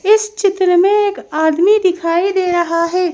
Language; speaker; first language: Hindi; native; Hindi